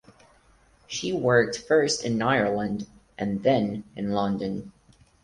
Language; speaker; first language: English; non-native, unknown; Portuguese